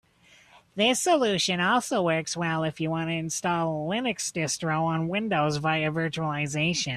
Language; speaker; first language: English; native; English